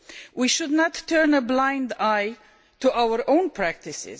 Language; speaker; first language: English; non-native, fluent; Romanian